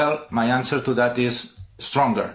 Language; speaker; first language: English; non-native, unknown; Catalan